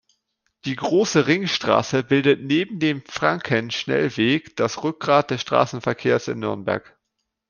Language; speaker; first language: German; native; German